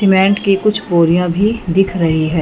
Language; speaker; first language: Hindi; non-native, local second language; Punjabi